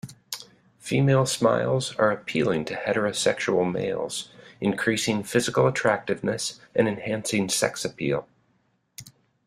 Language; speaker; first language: English; native; English